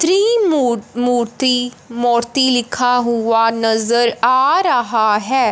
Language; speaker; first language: Hindi; non-native, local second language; Punjabi